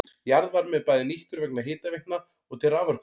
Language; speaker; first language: Icelandic; native; Icelandic